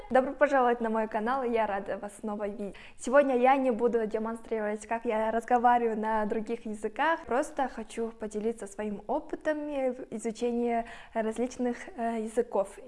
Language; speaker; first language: Russian; non-native, local second language; Kyrgyz